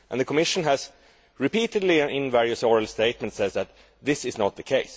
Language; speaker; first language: English; non-native, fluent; Swedish